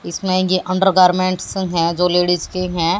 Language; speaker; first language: Hindi; native; Hindi